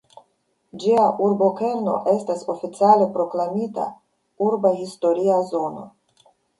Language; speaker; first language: Esperanto; non-native, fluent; Russian